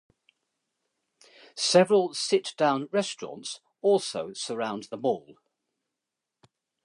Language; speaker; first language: English; native; English